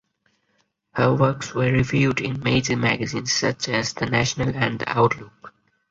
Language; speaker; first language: English; non-native, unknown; Bangla